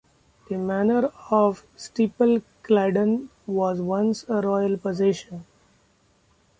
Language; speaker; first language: English; non-native, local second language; Marathi